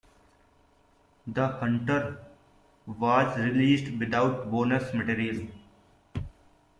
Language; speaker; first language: English; non-native, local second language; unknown